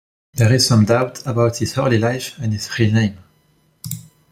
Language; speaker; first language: English; non-native, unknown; French